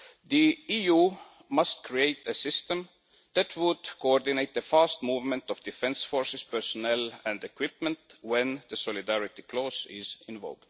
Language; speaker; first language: English; non-native, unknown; Estonian